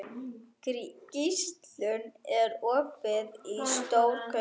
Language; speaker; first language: Icelandic; non-native, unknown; German